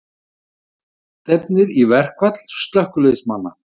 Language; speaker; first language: Icelandic; native; Icelandic